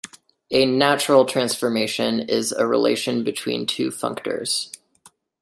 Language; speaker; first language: English; native; English